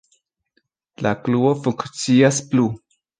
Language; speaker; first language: Esperanto; non-native, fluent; Spanish